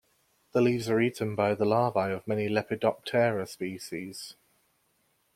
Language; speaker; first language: English; native; English